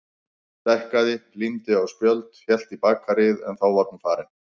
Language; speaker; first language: Icelandic; native; Icelandic